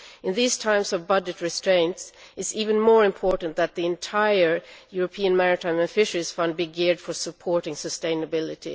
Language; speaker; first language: English; non-native, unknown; Swedish